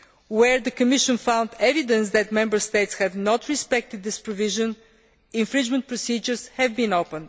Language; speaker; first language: English; non-native, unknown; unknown